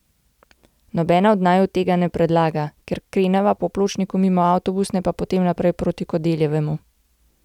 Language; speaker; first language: Slovenian; native; Slovenian